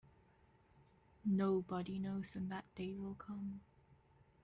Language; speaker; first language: English; native; English